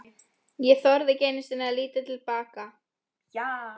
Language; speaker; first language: Icelandic; non-native, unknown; Polish